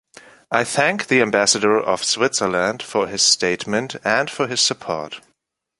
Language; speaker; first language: English; non-native, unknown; German